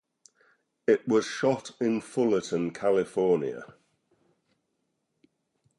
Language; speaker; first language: English; native; English